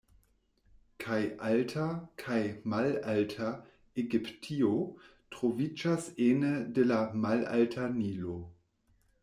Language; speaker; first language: Esperanto; non-native, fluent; German